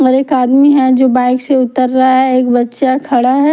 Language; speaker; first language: Hindi; native; Hindi